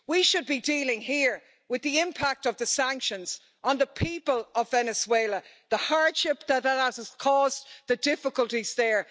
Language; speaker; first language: English; native; English